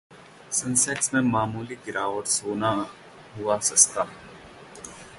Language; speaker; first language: Hindi; native; Hindi